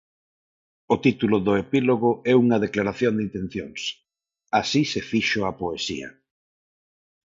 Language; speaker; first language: Galician; non-native, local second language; Spanish